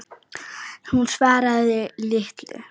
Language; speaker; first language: Icelandic; native; Icelandic